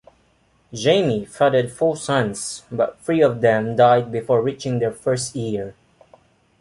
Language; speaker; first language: English; non-native, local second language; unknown